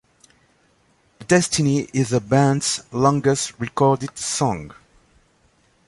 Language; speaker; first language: English; native; English